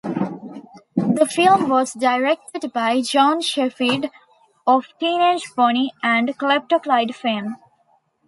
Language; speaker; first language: English; non-native, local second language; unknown